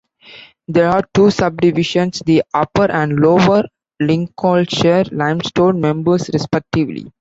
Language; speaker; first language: English; non-native, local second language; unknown